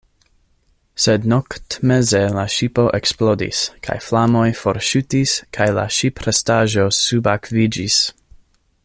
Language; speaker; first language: Esperanto; non-native, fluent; English